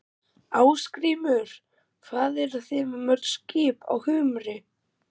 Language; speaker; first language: Icelandic; non-native, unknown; German